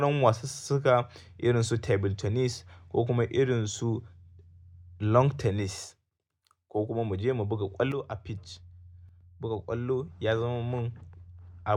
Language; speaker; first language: Hausa; native; Hausa